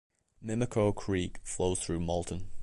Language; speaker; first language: English; native; English